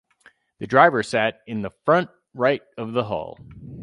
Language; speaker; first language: English; native; English